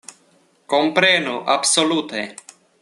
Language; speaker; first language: Esperanto; non-native, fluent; Russian